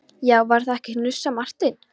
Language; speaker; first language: Icelandic; non-native, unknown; Polish